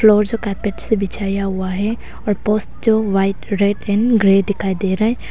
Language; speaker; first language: Hindi; non-native, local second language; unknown